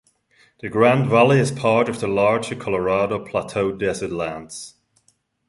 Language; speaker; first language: English; non-native, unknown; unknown